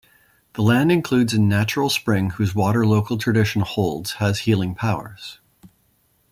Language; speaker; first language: English; native; English